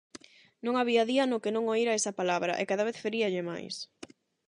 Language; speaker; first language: Galician; non-native, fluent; Spanish